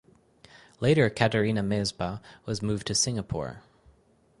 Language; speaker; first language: English; native; English